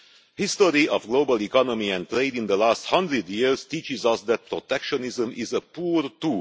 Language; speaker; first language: English; non-native, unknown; Romanian